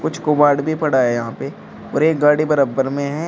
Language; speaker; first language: Hindi; native; Hindi